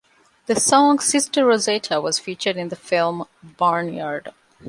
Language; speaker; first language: English; non-native, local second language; Divehi